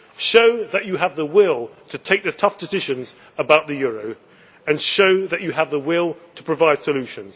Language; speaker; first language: English; native; English